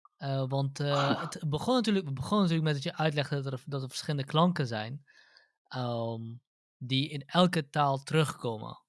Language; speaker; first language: Dutch; early bilingual, other home language; Central Kurdish